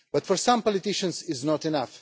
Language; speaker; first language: English; non-native, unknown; Russian